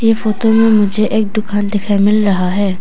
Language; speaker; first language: Hindi; non-native, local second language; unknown